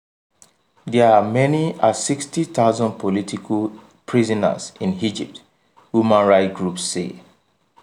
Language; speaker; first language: English; non-native, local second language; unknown